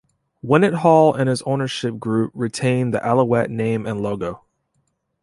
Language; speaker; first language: English; native; English